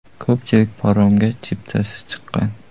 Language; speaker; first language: Uzbek; native; Uzbek